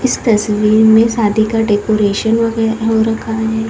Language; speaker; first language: Hindi; native; Hindi